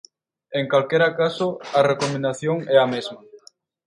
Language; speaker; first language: Galician; native; Galician